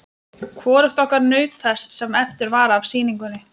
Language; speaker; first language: Icelandic; non-native, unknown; Lithuanian